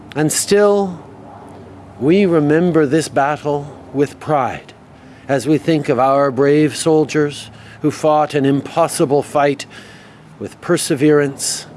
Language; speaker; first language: English; native; English